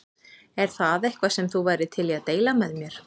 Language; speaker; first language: Icelandic; native; Icelandic